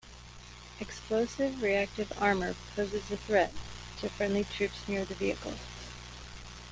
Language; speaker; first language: English; native; English